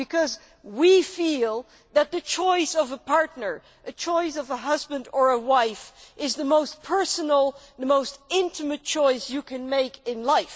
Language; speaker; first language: English; non-native, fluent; Dutch